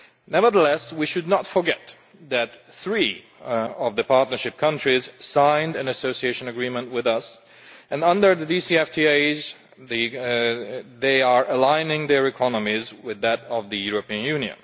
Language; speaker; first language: English; non-native, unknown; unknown